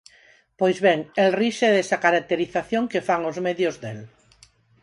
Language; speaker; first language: Galician; non-native, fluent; Spanish